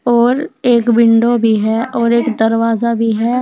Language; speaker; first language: Hindi; native; Hindi